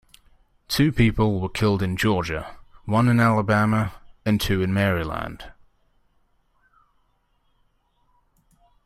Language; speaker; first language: English; native; English